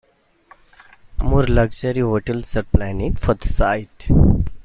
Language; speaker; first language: English; native; English